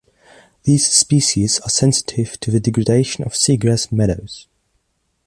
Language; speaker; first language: English; non-native, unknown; German